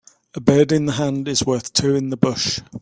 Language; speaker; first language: English; native; English